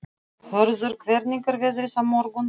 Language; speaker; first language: Icelandic; non-native, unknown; Russian